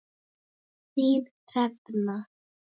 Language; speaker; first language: Icelandic; native; Icelandic